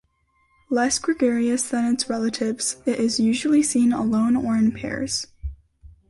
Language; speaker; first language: English; native; English